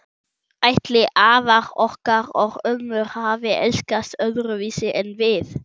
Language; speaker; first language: Icelandic; non-native, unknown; German